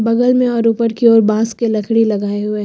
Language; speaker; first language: Hindi; native; Hindi